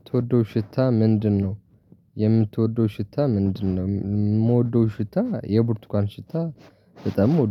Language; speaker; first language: Amharic; non-native, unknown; Tigrinya